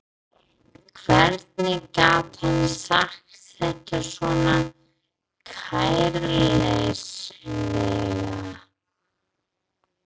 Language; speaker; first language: Icelandic; non-native, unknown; English